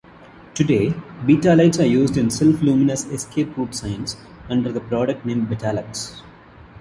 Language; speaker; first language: English; non-native, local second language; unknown